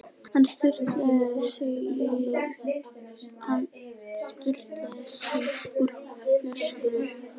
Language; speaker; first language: Icelandic; native; Icelandic